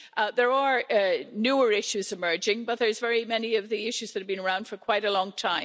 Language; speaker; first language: English; native; English